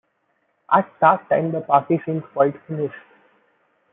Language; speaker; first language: English; non-native, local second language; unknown